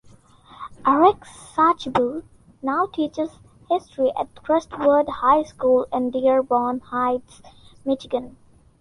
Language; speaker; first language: English; non-native, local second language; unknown